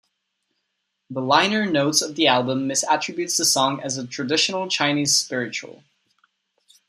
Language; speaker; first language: English; non-native, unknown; Czech